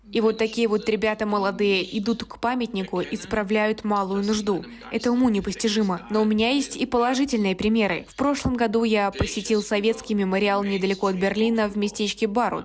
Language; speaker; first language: Russian; non-native, fluent; German